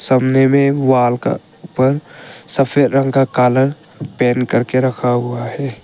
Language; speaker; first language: Hindi; non-native, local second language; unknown